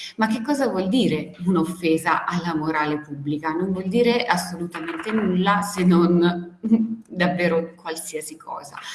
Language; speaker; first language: Italian; native; Italian